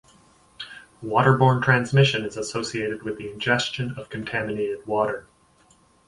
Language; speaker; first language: English; native; English